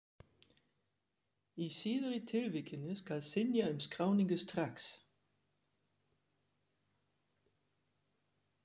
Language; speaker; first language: Icelandic; non-native, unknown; German